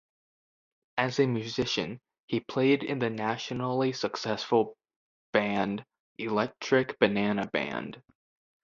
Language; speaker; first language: English; native; English